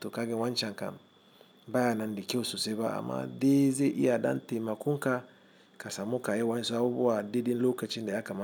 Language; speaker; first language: Hausa; non-native, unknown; Igbo